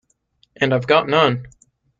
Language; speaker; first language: English; native; English